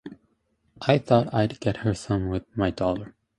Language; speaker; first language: English; native; English